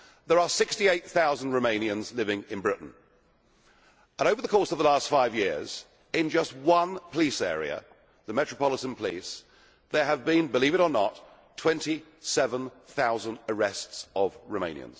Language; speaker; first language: English; native; English